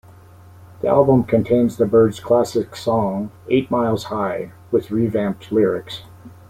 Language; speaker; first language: English; native; English